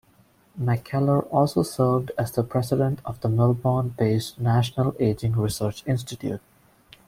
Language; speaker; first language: English; non-native, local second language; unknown